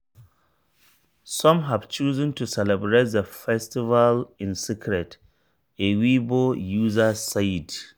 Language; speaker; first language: English; non-native, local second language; Hausa